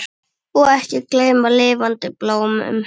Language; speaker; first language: Icelandic; native; Icelandic